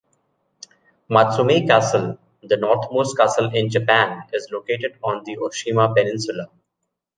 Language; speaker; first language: English; native; English